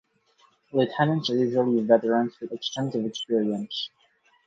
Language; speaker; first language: English; non-native, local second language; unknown